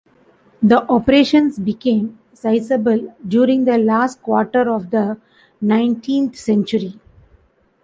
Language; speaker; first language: English; non-native, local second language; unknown